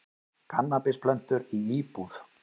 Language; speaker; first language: Icelandic; native; Icelandic